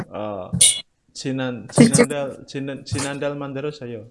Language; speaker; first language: Korean; non-native, learner; Indonesian